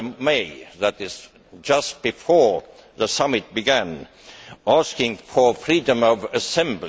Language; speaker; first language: English; non-native, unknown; Estonian